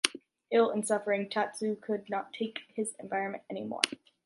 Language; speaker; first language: English; native; English